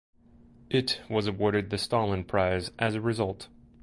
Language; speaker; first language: English; native; English